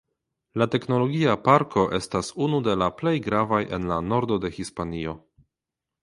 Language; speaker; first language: Esperanto; non-native, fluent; Polish